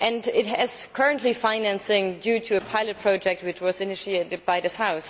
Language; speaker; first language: English; non-native, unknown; German